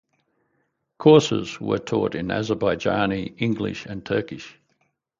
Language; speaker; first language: English; native; English